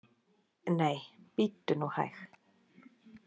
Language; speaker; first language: Icelandic; native; Icelandic